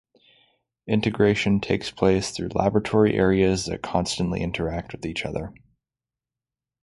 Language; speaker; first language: English; native; English